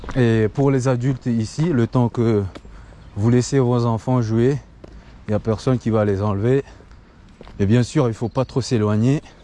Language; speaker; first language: French; non-native, local second language; Comorian